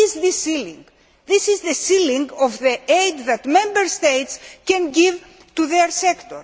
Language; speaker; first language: English; non-native, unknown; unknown